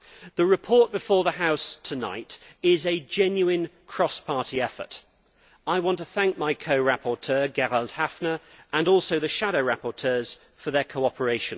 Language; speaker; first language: English; native; English